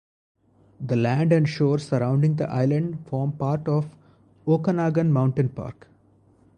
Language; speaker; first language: English; non-native, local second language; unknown